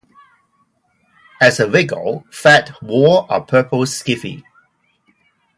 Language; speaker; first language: English; non-native, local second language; Cantonese